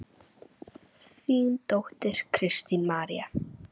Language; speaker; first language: Icelandic; native; Icelandic